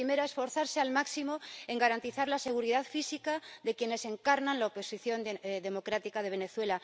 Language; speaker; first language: Spanish; native; Spanish